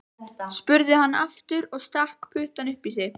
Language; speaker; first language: Icelandic; native; Icelandic